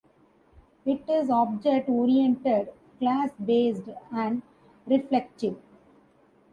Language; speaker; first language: English; non-native, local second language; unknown